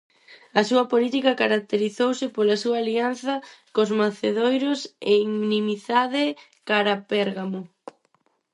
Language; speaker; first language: Galician; non-native, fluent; Spanish